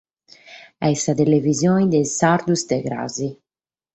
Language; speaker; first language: Sardinian; native; Sardinian